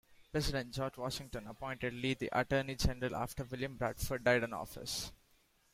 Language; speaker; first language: English; non-native, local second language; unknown